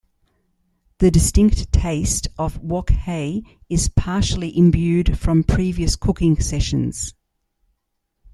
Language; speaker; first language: English; native; English